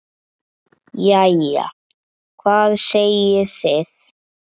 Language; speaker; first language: Icelandic; native; Icelandic